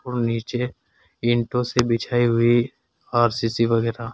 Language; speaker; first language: Hindi; native; Hindi